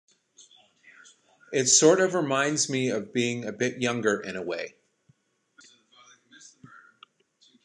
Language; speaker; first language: English; native; English